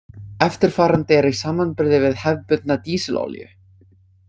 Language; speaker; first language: Icelandic; non-native, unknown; English